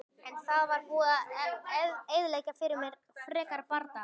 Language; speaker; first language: Icelandic; native; Icelandic